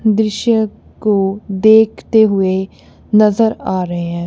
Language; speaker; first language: Hindi; non-native, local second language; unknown